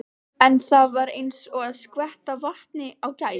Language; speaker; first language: Icelandic; native; Icelandic